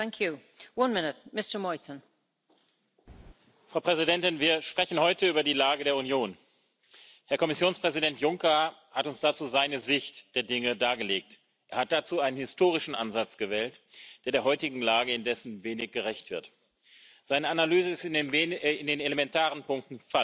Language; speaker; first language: English; native; English